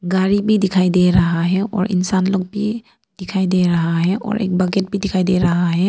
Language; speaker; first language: Hindi; non-native, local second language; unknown